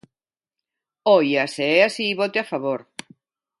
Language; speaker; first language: Galician; non-native, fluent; Spanish